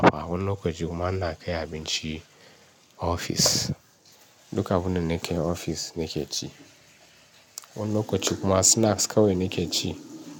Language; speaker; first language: Hausa; non-native, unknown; Yoruba